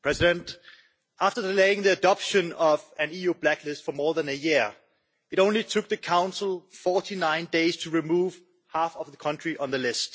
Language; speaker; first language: English; non-native, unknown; Danish